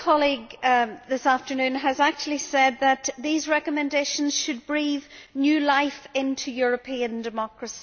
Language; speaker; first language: English; native; English